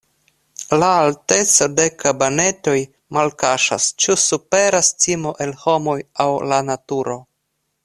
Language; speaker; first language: Esperanto; non-native, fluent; Russian